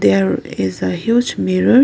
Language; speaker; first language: English; non-native, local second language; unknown